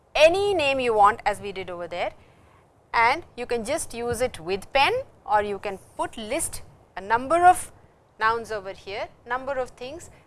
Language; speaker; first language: English; non-native, local second language; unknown